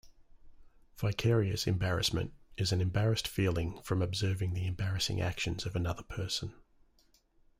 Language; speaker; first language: English; native; English